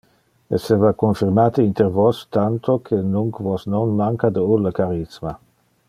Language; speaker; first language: Interlingua; non-native, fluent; Dutch